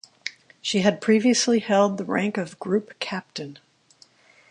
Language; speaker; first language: English; native; English